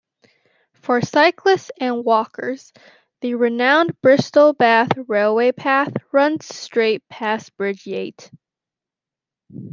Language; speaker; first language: English; native; English